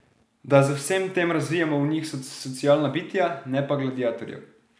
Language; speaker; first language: Slovenian; native; Slovenian